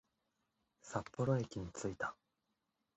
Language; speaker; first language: Japanese; native; Japanese